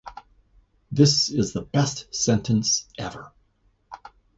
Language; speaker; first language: English; native; English